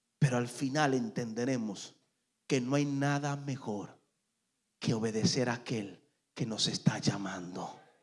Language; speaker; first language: Spanish; native; Spanish